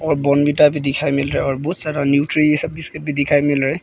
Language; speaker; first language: Hindi; early bilingual, other home language; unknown